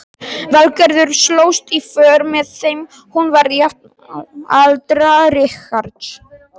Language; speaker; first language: Icelandic; non-native, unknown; Polish